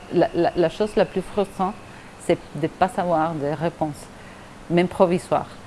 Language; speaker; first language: French; non-native, fluent; Spanish